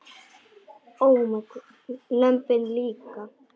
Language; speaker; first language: Icelandic; non-native, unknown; Polish